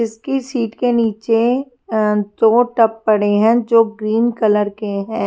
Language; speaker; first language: Hindi; non-native, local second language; Punjabi